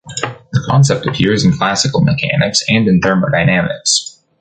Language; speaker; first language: English; native; English